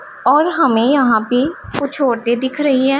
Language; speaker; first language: Hindi; non-native, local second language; Punjabi